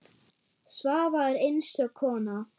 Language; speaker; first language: Icelandic; non-native, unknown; German